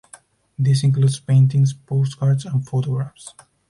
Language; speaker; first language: English; non-native, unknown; Spanish